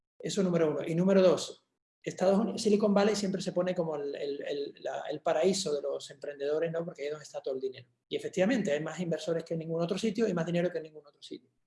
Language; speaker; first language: Spanish; native; Spanish